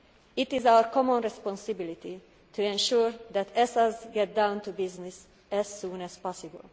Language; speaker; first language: English; non-native, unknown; Hungarian